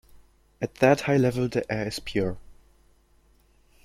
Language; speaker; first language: English; non-native, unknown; German